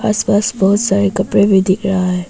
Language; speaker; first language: Hindi; non-native, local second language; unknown